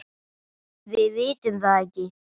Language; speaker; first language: Icelandic; native; Icelandic